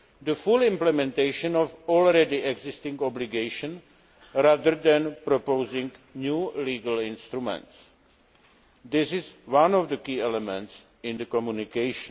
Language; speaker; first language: English; non-native, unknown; Czech